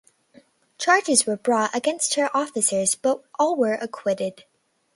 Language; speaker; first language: English; native; English